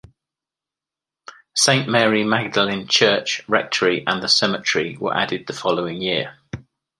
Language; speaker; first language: English; native; English